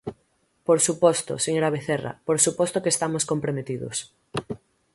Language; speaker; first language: Galician; native; Galician